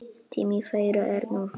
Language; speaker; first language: Icelandic; non-native, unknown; Polish